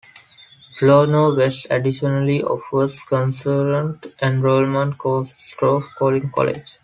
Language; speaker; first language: English; non-native, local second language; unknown